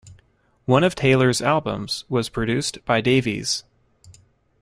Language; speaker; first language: English; native; English